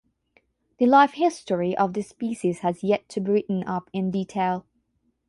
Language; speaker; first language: English; non-native, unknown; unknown